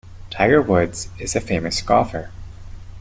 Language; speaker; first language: English; native; English